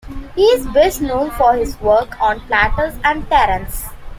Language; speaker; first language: English; non-native, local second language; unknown